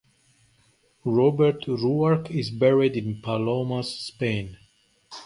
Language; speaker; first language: English; native; English